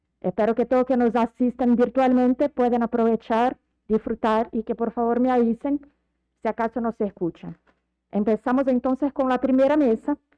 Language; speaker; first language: Spanish; non-native, related language; Portuguese